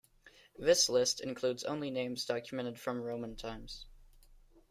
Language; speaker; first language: English; native; English